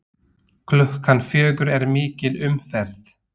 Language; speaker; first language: Icelandic; non-native, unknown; Slovak